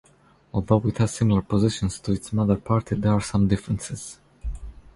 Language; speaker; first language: English; non-native, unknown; Croatian